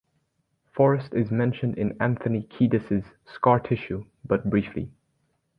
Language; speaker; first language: English; native; English